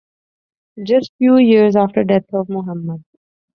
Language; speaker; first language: English; non-native, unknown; Urdu